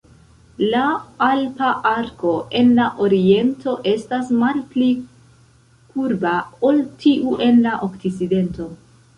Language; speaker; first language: Esperanto; non-native, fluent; Central Kurdish